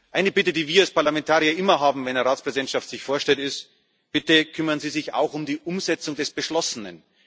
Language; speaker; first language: German; native; German